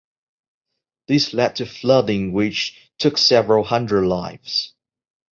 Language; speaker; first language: English; non-native, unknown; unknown